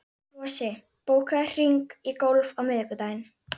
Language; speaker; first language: Icelandic; native; Icelandic